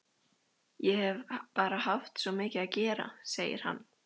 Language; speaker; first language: Icelandic; native; Icelandic